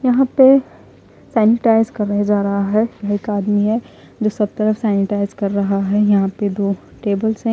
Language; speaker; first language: Hindi; non-native, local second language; Punjabi